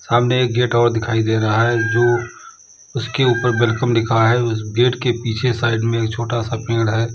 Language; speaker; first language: Hindi; native; Hindi